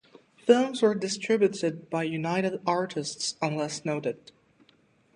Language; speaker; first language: English; native; English